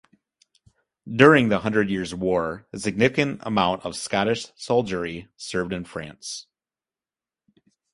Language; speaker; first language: English; native; English